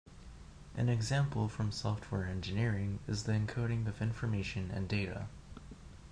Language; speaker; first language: English; non-native, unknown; Japanese